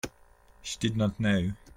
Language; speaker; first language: English; non-native, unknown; French